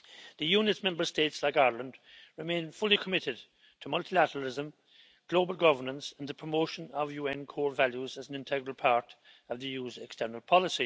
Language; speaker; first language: English; native; English